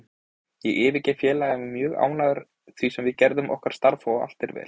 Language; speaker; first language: Icelandic; native; Icelandic